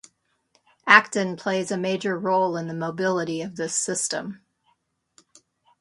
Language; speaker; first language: English; native; English